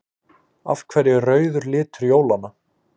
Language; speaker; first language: Icelandic; native; Icelandic